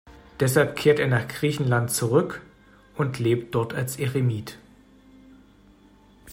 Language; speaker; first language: German; native; German